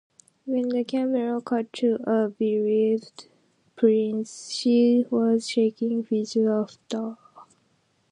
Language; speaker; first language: English; non-native, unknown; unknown